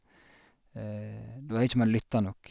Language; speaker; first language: Norwegian; native; Norwegian